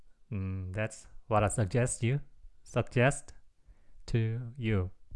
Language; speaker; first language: English; non-native, fluent; Korean